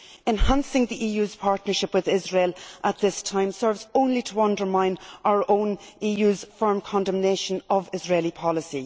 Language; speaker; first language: English; native; English